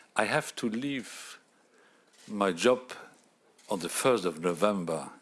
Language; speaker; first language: English; non-native, fluent; Luxembourgish